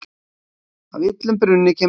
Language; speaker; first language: Icelandic; native; Icelandic